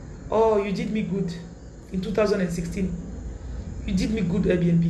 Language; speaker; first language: English; non-native, local second language; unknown